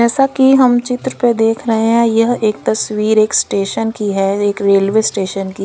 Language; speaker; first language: Hindi; non-native, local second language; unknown